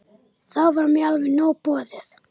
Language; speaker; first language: Icelandic; non-native, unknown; Romanian